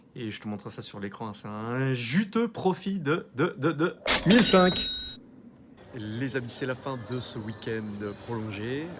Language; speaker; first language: French; native; French